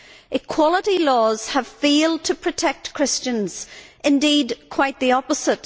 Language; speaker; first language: English; native; English